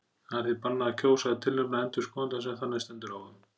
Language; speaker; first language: Icelandic; native; Icelandic